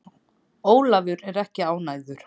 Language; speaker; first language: Icelandic; native; Icelandic